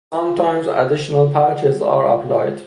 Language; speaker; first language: English; non-native, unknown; Persian